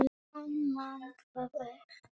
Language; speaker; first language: Icelandic; non-native, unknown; Polish